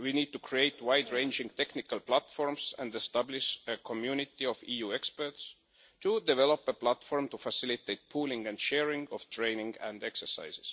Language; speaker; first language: English; non-native, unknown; Estonian